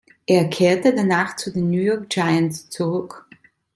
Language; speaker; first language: German; non-native, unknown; Italian